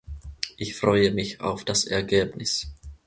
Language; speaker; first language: German; non-native, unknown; Finnish